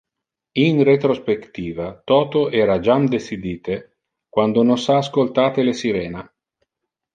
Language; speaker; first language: Interlingua; non-native, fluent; Italian